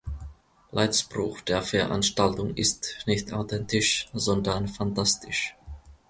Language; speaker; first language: German; non-native, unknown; Finnish